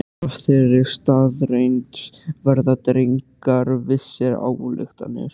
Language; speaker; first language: Icelandic; native; Icelandic